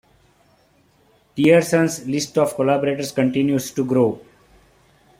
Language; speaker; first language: English; non-native, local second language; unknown